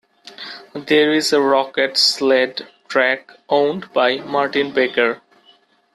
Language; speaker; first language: English; non-native, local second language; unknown